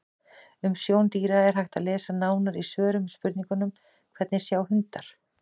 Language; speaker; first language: Icelandic; native; Icelandic